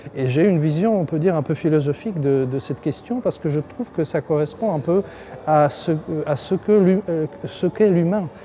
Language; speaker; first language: French; non-native, fluent; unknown